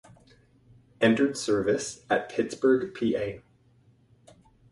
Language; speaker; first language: English; native; English